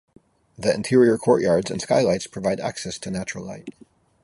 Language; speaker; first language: English; native; English